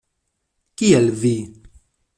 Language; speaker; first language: Esperanto; non-native, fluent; Spanish